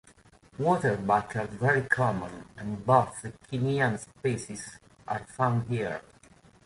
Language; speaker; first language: English; non-native, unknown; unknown